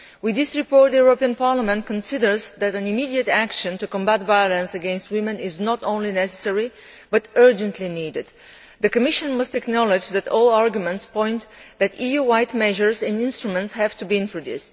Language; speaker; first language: English; non-native, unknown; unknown